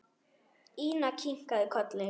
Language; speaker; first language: Icelandic; non-native, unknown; German